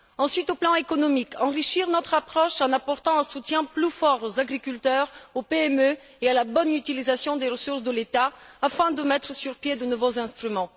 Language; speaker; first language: French; non-native, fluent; Bulgarian